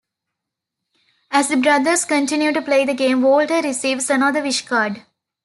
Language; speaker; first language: English; non-native, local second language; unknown